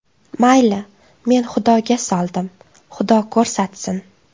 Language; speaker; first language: Uzbek; native; Uzbek